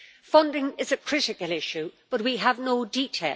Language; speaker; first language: English; native; English